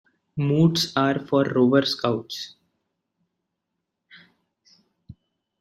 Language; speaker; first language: English; non-native, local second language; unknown